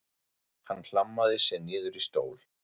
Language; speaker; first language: Icelandic; non-native, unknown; German